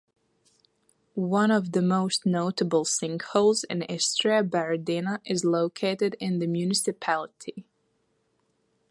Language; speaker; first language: English; non-native, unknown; Latvian